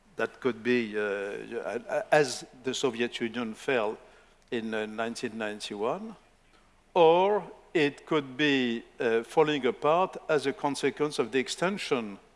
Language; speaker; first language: English; non-native, fluent; French